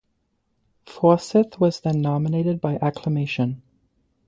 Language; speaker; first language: English; native; English